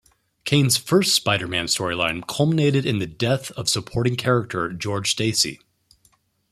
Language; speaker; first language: English; native; English